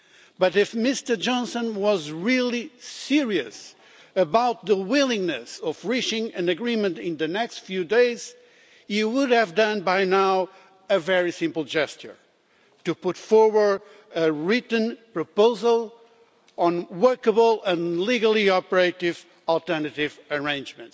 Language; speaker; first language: English; non-native, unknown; Portuguese